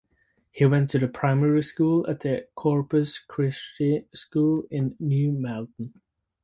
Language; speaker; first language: English; native; English